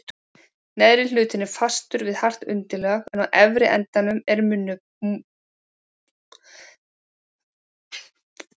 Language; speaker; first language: Icelandic; native; Icelandic